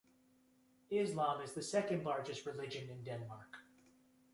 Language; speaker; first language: English; native; English